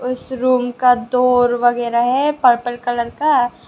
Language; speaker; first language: Hindi; non-native, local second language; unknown